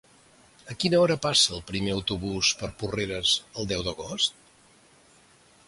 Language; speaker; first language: Catalan; native; Catalan